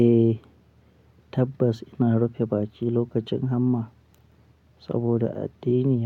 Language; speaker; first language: Hausa; non-native, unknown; Akan